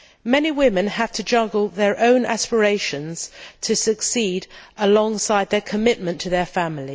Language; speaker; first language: English; native; English